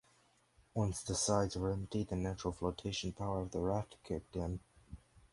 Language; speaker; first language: English; native; English